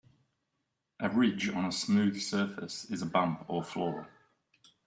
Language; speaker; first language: English; native; English